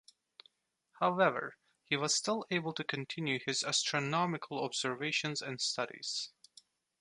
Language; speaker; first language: English; non-native, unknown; Turkish